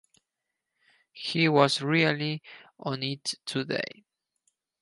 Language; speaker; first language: English; non-native, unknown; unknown